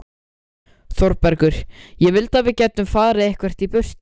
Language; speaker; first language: Icelandic; native; Icelandic